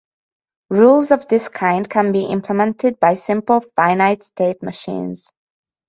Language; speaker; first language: English; non-native, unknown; Hungarian